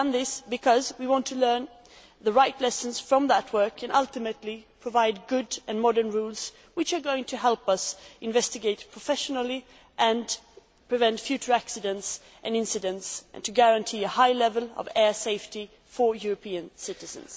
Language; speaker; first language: English; non-native, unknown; Swedish